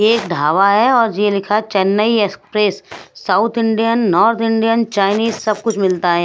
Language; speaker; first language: Hindi; non-native, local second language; Punjabi